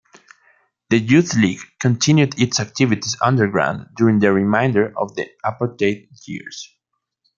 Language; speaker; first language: English; non-native, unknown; Spanish